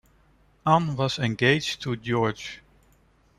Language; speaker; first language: English; non-native, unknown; Dutch